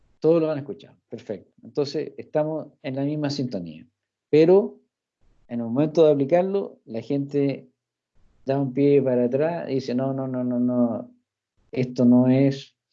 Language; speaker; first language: Spanish; early bilingual, heritage; Spanish